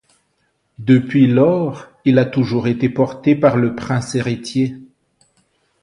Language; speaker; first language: French; non-native, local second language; Malagasy